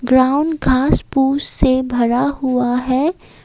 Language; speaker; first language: Hindi; non-native, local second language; Assamese